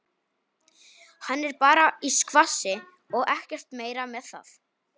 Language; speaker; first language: Icelandic; non-native, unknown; Polish